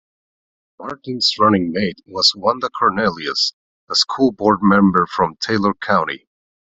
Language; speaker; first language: English; non-native, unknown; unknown